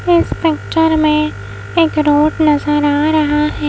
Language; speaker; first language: Hindi; native; Hindi